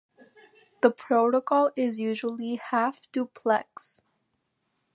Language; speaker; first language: English; native; English